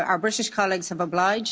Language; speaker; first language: English; native; English